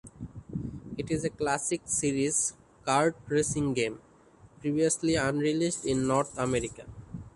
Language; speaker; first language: English; non-native, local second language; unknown